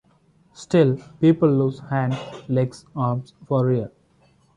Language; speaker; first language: English; non-native, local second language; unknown